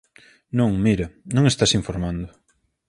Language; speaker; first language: Galician; native; Galician